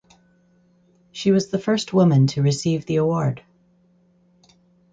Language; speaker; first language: English; native; English